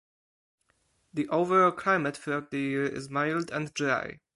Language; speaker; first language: English; non-native, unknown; Polish